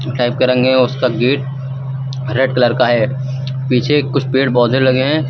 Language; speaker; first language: Hindi; native; Hindi